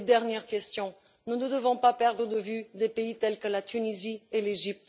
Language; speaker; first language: French; non-native, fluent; Bulgarian